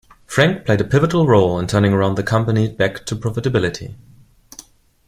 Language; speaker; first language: English; non-native, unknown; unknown